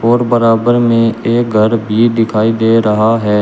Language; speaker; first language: Hindi; native; Hindi